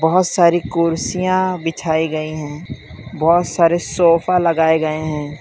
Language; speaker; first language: Hindi; non-native, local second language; Gujarati